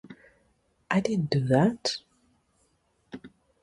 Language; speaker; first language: English; native; English